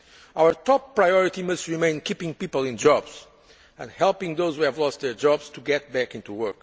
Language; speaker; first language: English; non-native, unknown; Portuguese